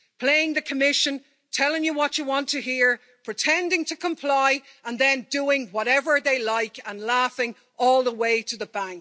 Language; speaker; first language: English; native; English